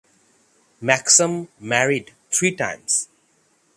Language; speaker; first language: English; non-native, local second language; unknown